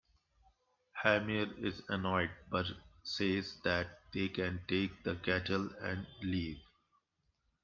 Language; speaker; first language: English; non-native, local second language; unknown